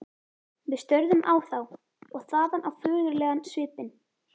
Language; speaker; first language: Icelandic; native; Icelandic